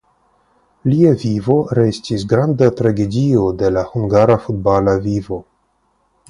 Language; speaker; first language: Esperanto; non-native, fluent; Russian